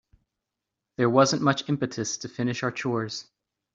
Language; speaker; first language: English; native; English